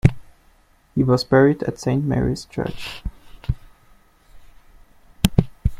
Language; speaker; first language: English; non-native, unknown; German